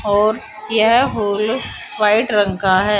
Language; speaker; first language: Hindi; native; Hindi